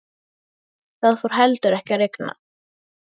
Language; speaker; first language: Icelandic; native; Icelandic